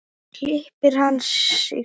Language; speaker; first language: Icelandic; native; Icelandic